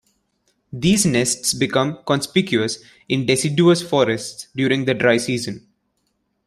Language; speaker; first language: English; non-native, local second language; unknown